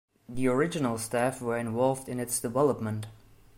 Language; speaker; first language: English; non-native, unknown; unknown